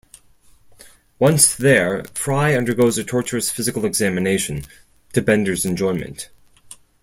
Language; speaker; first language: English; non-native, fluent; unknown